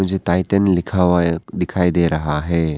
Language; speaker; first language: Hindi; non-native, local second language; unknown